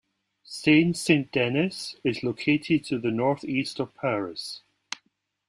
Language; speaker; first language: English; native; English